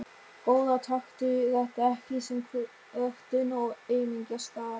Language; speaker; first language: Icelandic; non-native, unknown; German